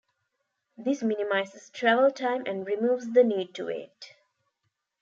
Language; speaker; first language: English; non-native, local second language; Tamil